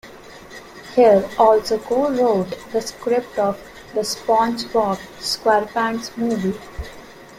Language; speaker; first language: English; non-native, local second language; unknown